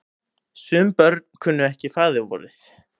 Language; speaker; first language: Icelandic; native; Icelandic